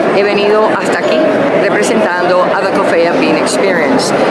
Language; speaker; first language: Spanish; native; Spanish